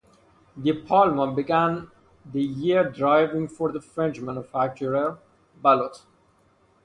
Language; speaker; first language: English; non-native, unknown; Persian